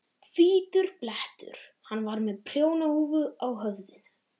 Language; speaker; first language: Icelandic; native; Icelandic